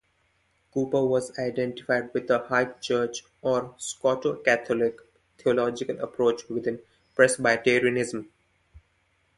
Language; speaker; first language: English; non-native, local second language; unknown